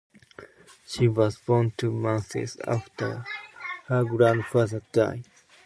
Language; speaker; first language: English; non-native, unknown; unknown